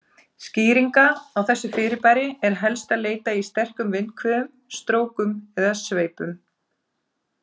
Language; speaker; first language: Icelandic; native; Icelandic